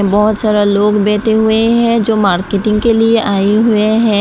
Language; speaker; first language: Hindi; non-native, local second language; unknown